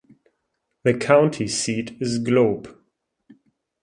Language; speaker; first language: English; non-native, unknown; German